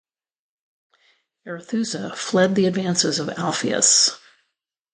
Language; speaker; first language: English; native; English